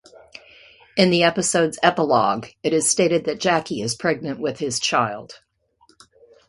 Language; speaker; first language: English; native; English